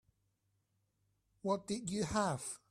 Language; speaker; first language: English; non-native, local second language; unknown